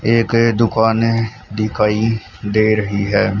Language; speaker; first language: Hindi; native; Hindi